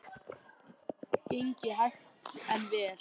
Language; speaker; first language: Icelandic; native; Icelandic